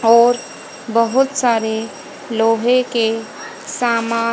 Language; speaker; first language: Hindi; native; Hindi